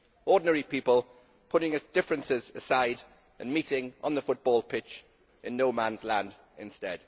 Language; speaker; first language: English; native; English